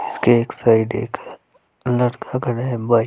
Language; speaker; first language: Hindi; non-native, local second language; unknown